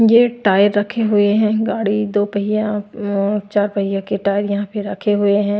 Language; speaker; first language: Hindi; non-native, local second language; Punjabi